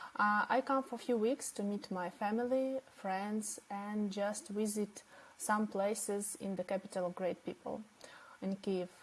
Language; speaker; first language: English; non-native, fluent; Ukrainian